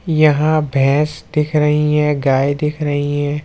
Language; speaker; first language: Hindi; native; Hindi